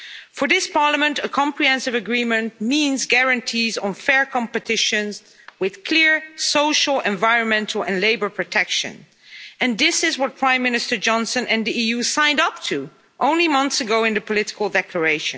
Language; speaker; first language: English; non-native, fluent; Dutch